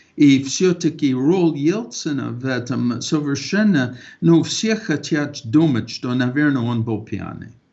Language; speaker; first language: Russian; non-native, fluent; English